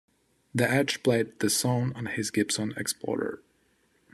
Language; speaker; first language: English; non-native, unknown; Ukrainian